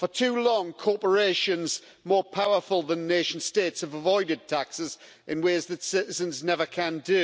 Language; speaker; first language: English; native; English